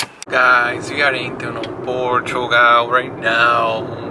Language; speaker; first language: English; non-native, learner; Portuguese